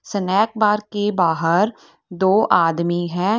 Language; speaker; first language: Hindi; native; Hindi